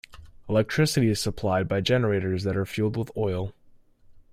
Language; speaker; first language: English; native; English